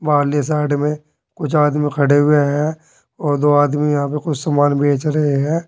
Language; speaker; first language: Hindi; native; Hindi